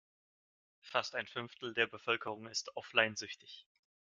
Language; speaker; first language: German; non-native, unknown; Russian